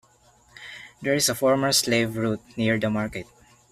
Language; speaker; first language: English; non-native, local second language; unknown